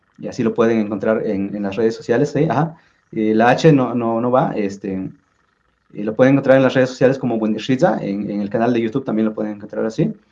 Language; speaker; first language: Spanish; non-native, local second language; Zapotec